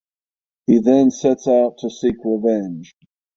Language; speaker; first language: English; native; English